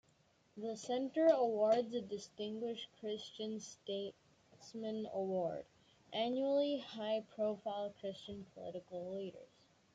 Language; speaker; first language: English; native; English